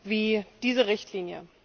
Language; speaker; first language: German; native; German